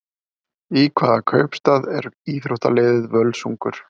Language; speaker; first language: Icelandic; native; Icelandic